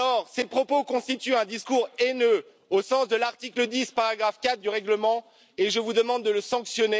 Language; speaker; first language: French; native; French